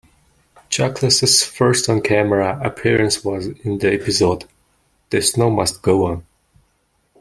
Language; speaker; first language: English; non-native, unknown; Mongolian